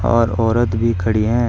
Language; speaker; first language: Hindi; native; Hindi